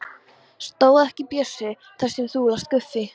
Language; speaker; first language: Icelandic; non-native, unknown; Polish